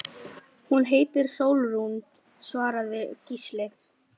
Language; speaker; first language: Icelandic; non-native, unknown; Lithuanian